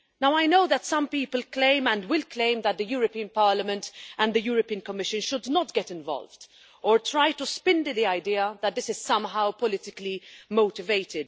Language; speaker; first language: English; non-native, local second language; Maltese